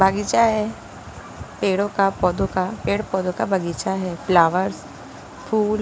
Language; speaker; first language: Hindi; non-native, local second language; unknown